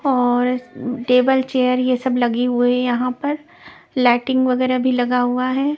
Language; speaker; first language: Hindi; non-native, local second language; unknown